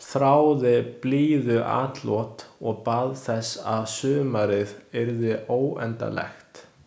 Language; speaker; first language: Icelandic; non-native, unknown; Chinese